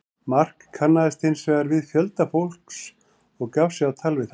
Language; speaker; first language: Icelandic; native; Icelandic